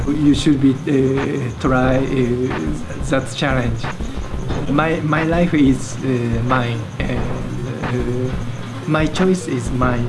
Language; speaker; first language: English; non-native, learner; Japanese